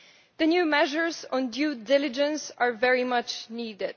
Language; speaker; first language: English; non-native, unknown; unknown